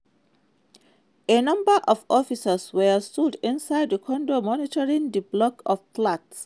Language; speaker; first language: English; non-native, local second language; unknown